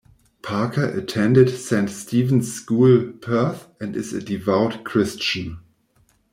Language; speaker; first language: English; non-native, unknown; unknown